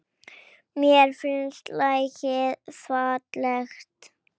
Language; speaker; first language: Icelandic; native; Icelandic